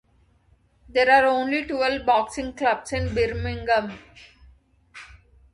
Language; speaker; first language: English; non-native, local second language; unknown